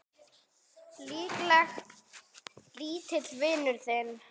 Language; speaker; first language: Icelandic; native; Icelandic